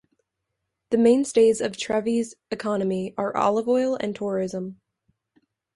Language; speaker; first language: English; native; English